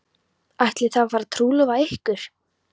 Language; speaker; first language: Icelandic; non-native, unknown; Polish